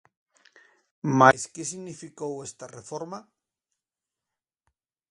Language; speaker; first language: Galician; native; Galician